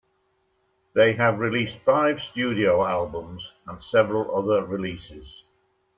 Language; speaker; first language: English; native; English